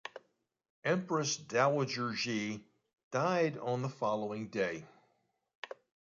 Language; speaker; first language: English; native; English